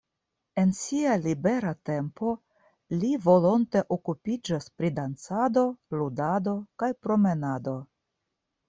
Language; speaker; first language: Esperanto; non-native, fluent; Russian